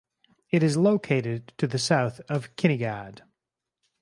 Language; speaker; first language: English; native; English